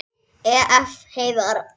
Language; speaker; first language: Icelandic; native; Icelandic